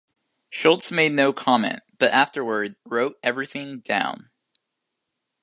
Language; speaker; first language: English; native; English